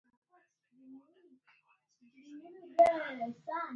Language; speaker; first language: English; native; English